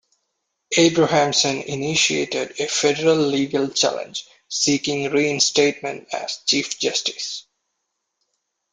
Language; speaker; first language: English; non-native, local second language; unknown